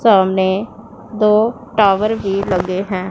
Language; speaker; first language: Hindi; non-native, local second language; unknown